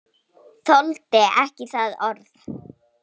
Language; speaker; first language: Icelandic; non-native, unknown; Polish